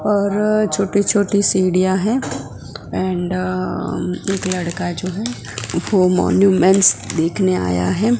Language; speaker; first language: Hindi; non-native, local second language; Gujarati